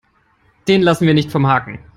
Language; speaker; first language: English; non-native, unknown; German